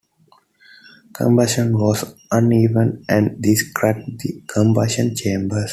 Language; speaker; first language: English; non-native, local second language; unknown